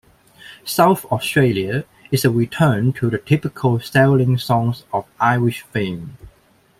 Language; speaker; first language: English; non-native, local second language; Cantonese